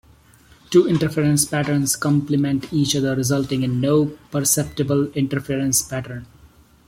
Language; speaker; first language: English; non-native, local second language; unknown